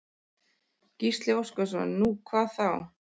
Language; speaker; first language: Icelandic; native; Icelandic